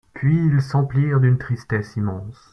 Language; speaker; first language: French; native; French